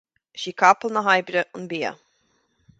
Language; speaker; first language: Irish; native; Irish